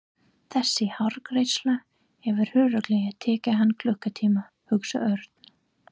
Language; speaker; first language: Icelandic; non-native, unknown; English